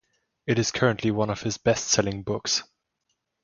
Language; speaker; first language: English; non-native, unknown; German